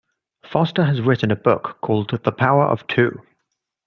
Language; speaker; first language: English; native; English